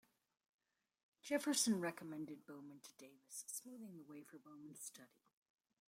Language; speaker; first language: English; native; English